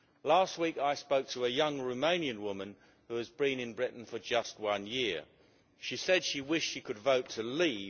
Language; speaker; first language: English; native; English